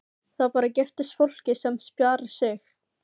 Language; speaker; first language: Icelandic; non-native, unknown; Filipino